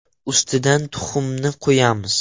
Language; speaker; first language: Uzbek; non-native, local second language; Russian